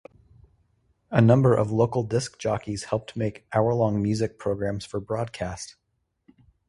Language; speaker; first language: English; native; English